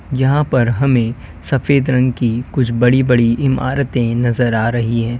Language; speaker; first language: Hindi; native; Hindi